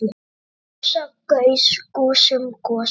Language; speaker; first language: Icelandic; native; Icelandic